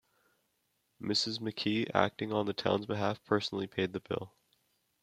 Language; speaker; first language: English; native; English